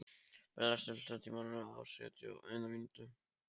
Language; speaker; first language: Icelandic; non-native, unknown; Polish